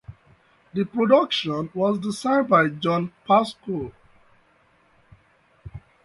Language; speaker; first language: English; native; English